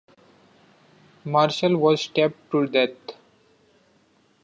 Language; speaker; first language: English; non-native, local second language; Marathi